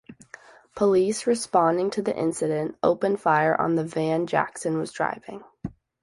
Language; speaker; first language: English; native; English